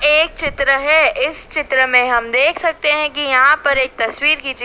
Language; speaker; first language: Hindi; native; Hindi